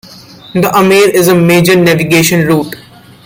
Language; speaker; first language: English; non-native, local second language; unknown